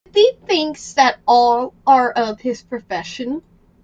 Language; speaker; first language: English; native; English